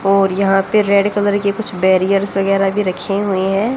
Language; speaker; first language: Hindi; native; Hindi